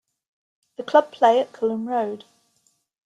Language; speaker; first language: English; native; English